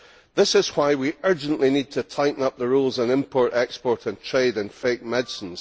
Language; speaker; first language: English; native; English